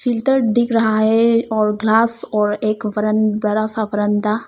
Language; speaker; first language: Hindi; non-native, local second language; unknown